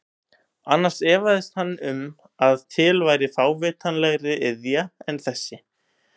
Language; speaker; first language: Icelandic; native; Icelandic